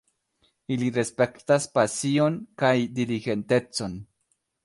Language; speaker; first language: Esperanto; non-native, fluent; Spanish